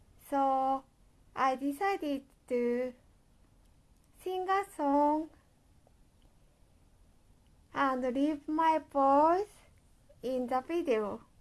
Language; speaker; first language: English; non-native, learner; Japanese